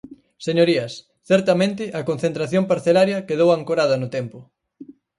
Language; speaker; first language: Galician; native; Galician